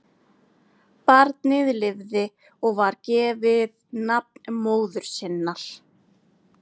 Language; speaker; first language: Icelandic; native; Icelandic